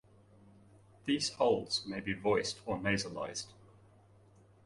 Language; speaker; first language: English; native; English